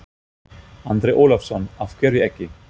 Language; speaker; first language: Icelandic; non-native, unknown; German